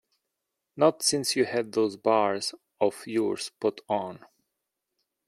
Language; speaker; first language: English; native; English